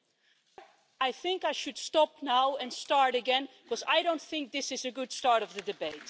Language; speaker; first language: English; non-native, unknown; Dutch